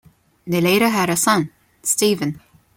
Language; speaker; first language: English; non-native, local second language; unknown